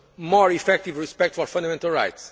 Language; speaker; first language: English; non-native, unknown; Portuguese